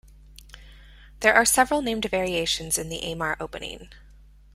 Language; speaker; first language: English; native; English